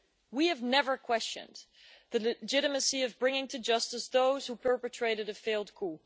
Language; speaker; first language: English; non-native, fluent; Dutch